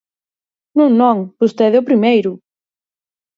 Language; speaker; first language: Galician; native; Galician